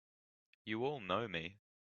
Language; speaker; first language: English; native; English